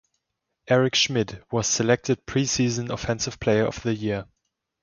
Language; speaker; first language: English; non-native, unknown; German